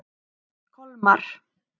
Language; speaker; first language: Icelandic; native; Icelandic